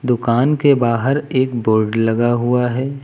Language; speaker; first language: Hindi; native; Hindi